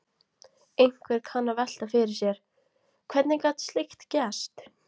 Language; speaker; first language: Icelandic; non-native, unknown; Latvian